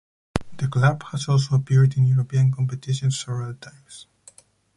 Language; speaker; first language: English; non-native, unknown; Spanish